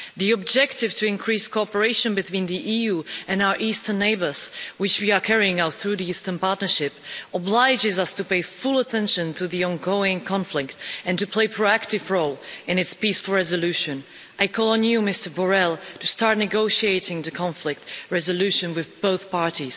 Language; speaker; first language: English; non-native, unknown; Czech